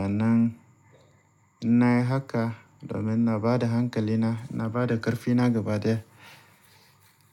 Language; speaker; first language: Hausa; native; Hausa